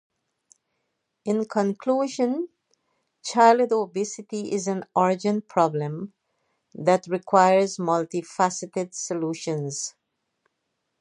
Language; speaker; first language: English; native; English